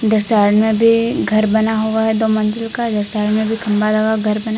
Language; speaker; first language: Hindi; native; Hindi